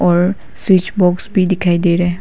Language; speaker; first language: Hindi; non-native, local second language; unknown